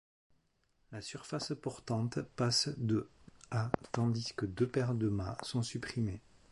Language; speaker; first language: French; native; French